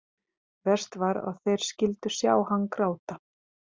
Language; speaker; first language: Icelandic; non-native, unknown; Hungarian